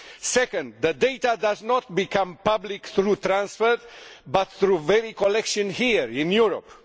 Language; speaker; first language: English; non-native, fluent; Romanian